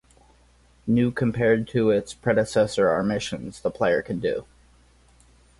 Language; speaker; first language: English; native; English